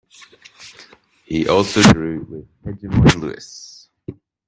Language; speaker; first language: English; native; English